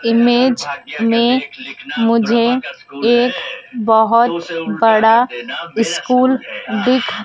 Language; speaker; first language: Hindi; native; Hindi